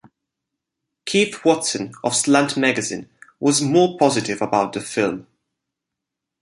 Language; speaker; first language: English; non-native, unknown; Italian